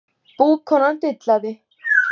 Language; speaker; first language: Icelandic; native; Icelandic